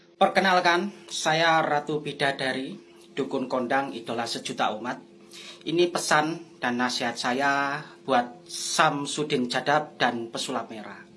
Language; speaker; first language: Indonesian; non-native, local second language; Javanese